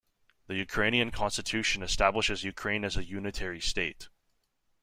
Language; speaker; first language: English; native; English